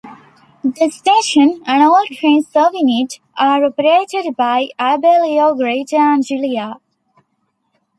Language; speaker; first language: English; non-native, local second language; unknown